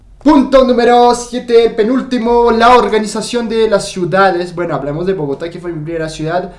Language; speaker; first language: Spanish; non-native, fluent; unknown